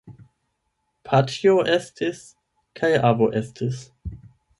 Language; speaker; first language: Esperanto; non-native, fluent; German